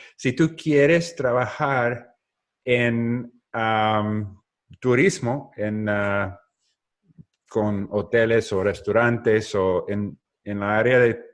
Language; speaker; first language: Spanish; non-native, learner; English